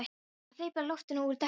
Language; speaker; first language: Icelandic; non-native, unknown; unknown